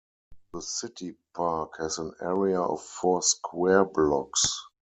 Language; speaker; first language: English; non-native, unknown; German